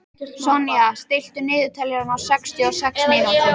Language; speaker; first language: Icelandic; native; Icelandic